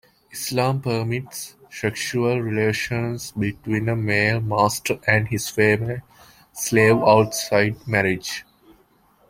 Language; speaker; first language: English; native; English